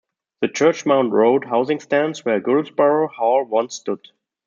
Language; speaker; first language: English; non-native, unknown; German